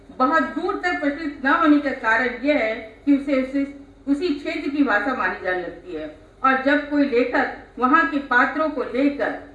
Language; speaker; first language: Hindi; non-native, local second language; Odia